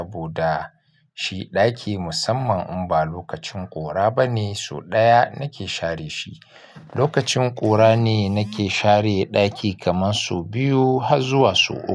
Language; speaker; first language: Hausa; native; Hausa